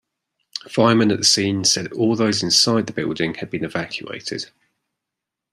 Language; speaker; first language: English; native; English